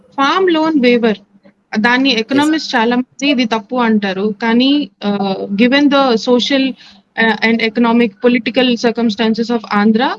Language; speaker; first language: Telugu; native; Telugu